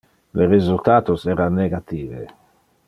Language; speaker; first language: Interlingua; non-native, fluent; Dutch